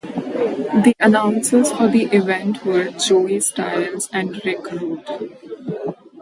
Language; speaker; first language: English; non-native, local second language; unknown